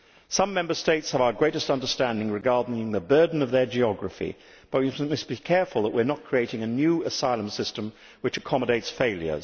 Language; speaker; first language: English; native; English